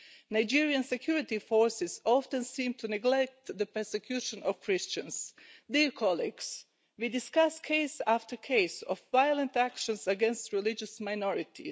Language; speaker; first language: English; non-native, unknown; Croatian